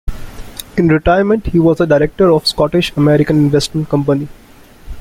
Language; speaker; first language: English; non-native, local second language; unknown